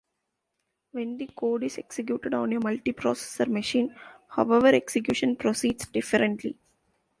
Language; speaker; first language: English; non-native, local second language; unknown